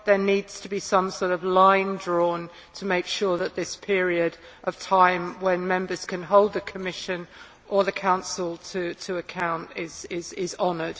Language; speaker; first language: English; native; English